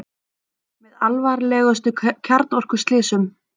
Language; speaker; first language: Icelandic; native; Icelandic